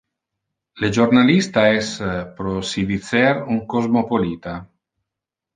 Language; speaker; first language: Interlingua; non-native, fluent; Italian